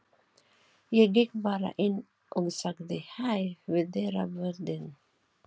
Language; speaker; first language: Icelandic; non-native, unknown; Filipino